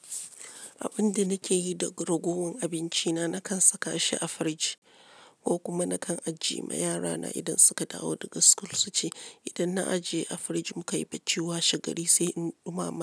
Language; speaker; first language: Hausa; non-native, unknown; Yoruba